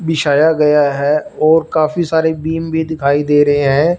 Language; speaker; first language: Hindi; non-native, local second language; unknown